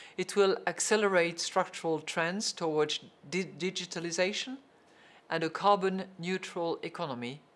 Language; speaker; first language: English; non-native, fluent; French